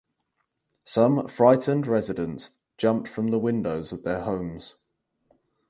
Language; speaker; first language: English; native; English